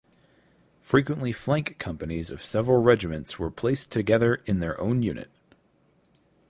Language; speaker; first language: English; native; English